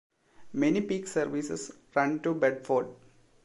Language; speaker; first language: English; non-native, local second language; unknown